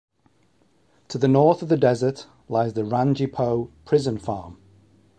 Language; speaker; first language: English; native; English